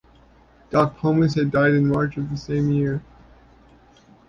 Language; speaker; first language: English; native; English